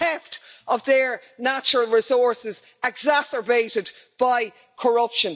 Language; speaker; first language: English; native; English